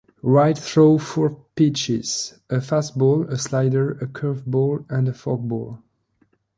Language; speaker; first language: English; non-native, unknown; French